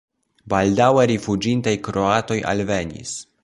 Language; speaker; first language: Esperanto; non-native, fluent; Polish